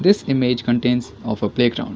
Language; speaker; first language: English; non-native, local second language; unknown